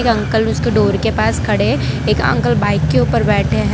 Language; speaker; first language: Hindi; non-native, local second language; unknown